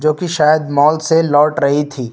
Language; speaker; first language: Hindi; native; Hindi